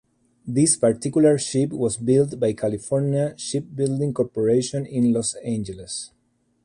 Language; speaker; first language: English; native; English